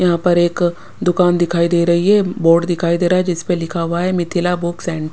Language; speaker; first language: Hindi; non-native, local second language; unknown